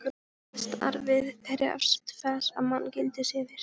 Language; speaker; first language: Icelandic; non-native, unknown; Polish